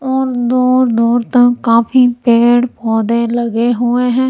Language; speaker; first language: Hindi; non-native, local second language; Punjabi